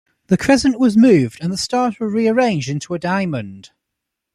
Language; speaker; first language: English; native; English